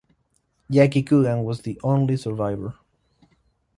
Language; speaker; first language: English; non-native, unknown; Spanish